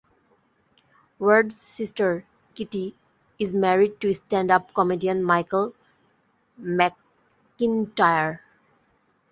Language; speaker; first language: English; non-native, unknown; Bangla